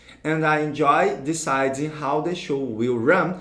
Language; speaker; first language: English; non-native, fluent; Portuguese